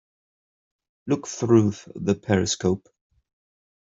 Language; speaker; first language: English; native; English